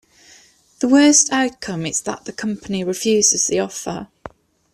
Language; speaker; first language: English; native; English